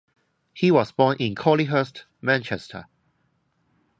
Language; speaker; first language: English; non-native, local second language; Cantonese